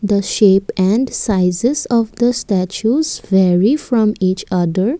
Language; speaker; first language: English; non-native, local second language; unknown